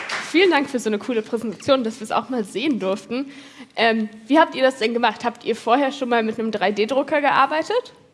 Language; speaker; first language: German; native; German